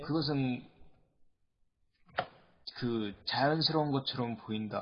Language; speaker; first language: Korean; native; Korean